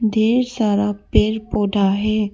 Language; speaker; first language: Hindi; non-native, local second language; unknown